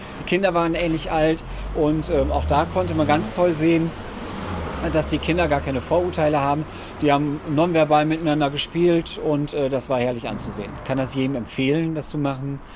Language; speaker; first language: German; native; German